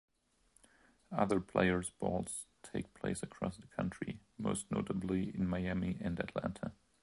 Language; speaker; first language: English; non-native, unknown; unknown